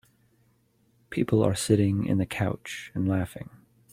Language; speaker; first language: English; native; English